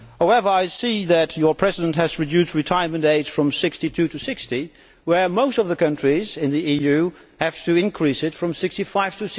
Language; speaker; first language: English; non-native, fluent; Dutch